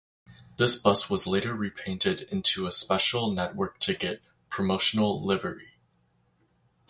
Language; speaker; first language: English; native; English